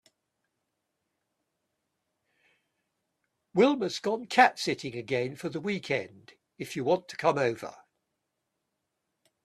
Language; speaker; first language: English; native; English